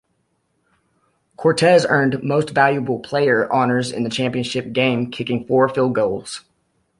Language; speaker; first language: English; native; English